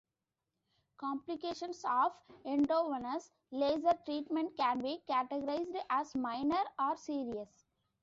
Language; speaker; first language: English; non-native, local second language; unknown